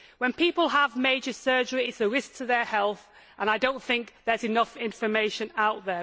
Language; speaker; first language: English; native; English